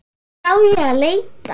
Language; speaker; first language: Icelandic; non-native, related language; Swedish